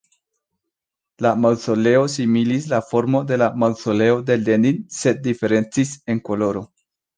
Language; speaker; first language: Esperanto; non-native, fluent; Spanish